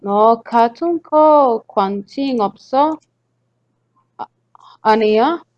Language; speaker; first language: Korean; non-native, learner; Spanish